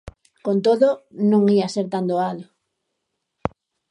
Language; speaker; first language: Galician; native; Galician